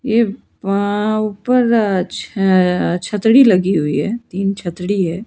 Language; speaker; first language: Hindi; non-native, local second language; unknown